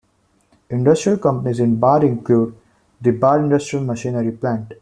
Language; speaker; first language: English; non-native, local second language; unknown